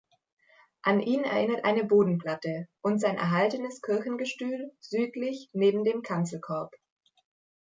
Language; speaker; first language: German; native; German